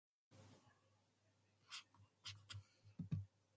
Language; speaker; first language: English; non-native, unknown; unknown